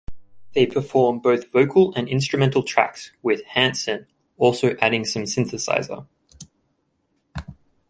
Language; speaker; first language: English; native; English